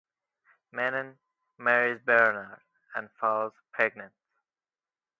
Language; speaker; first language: English; native; English